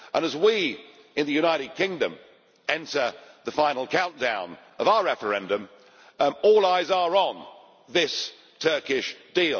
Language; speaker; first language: English; native; English